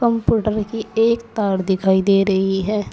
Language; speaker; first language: Hindi; native; Hindi